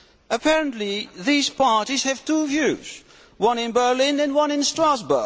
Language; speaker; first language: English; non-native, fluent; Dutch